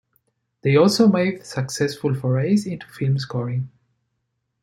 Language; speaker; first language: English; non-native, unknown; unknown